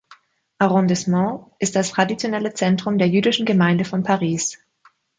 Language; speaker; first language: German; native; German